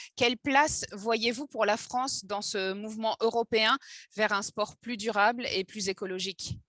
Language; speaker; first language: French; native; French